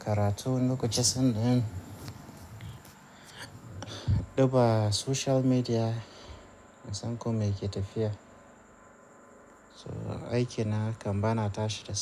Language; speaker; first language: Hausa; native; Hausa